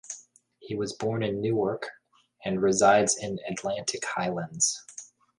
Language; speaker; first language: English; native; English